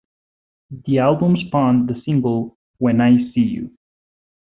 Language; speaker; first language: English; non-native, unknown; Spanish